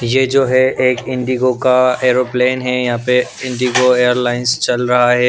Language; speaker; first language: Hindi; non-native, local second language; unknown